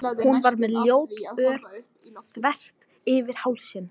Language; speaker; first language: Icelandic; non-native, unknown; English